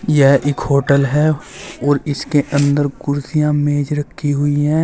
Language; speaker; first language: Hindi; native; Hindi